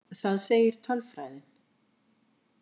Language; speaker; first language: Icelandic; native; Icelandic